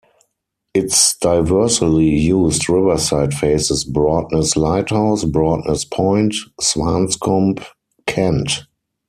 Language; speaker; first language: English; non-native, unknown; German